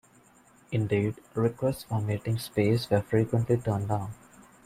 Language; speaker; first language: English; non-native, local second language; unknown